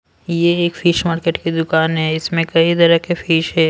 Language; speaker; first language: Hindi; non-native, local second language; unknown